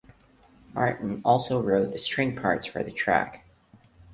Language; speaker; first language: English; non-native, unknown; Portuguese